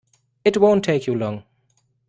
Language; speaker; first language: English; non-native, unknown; German